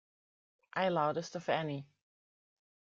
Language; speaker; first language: English; non-native, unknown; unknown